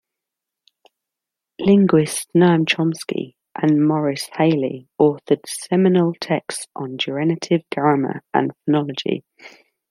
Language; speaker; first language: English; native; English